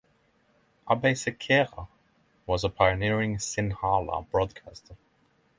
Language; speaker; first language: English; non-native, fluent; Norwegian